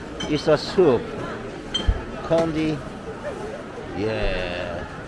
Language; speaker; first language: English; non-native, learner; Korean